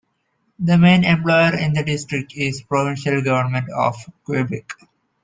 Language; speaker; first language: English; non-native, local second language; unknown